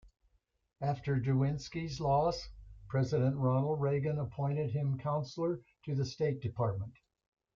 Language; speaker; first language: English; native; English